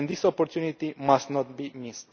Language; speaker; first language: English; non-native, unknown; Romanian